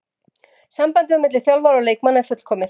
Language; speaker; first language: Icelandic; native; Icelandic